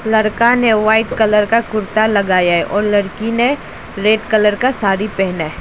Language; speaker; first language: Hindi; non-native, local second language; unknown